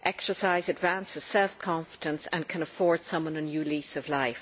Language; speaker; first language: English; native; English